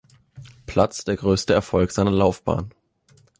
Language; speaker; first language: German; native; German